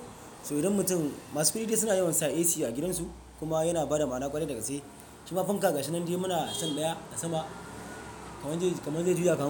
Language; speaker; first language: Hausa; non-native, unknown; Yoruba